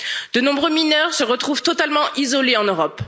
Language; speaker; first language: French; native; French